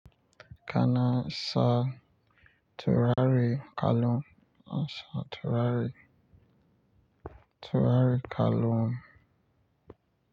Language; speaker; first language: Hausa; non-native, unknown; Yoruba